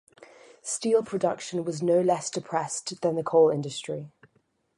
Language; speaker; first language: English; native; English